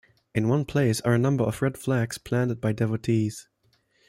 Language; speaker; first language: English; non-native, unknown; German